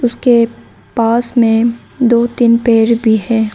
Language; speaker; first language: Hindi; non-native, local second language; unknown